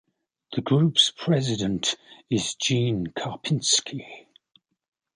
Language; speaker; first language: English; native; English